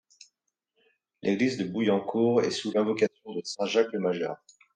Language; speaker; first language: French; native; French